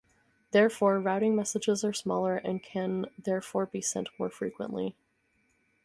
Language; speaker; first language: English; native; English